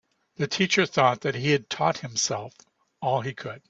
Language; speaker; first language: English; native; English